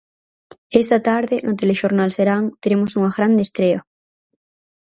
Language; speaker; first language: Galician; native; Galician